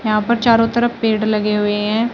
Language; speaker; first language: Hindi; native; Hindi